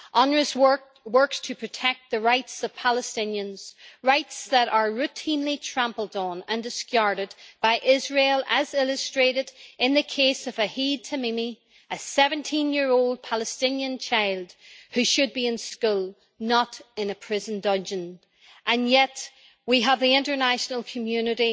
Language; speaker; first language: English; native; English